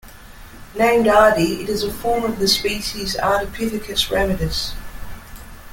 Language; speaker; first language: English; native; English